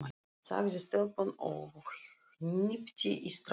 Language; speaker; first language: Icelandic; non-native, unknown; Russian